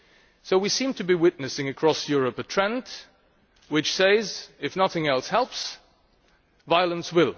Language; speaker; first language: English; non-native, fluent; Luxembourgish